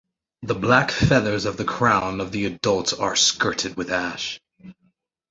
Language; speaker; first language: English; native; English